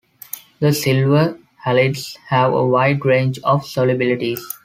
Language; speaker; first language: English; non-native, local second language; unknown